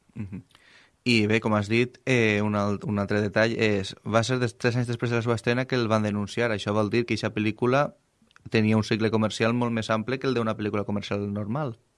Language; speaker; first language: Catalan; native; Catalan